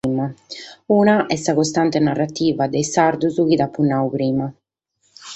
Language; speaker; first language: Sardinian; native; Sardinian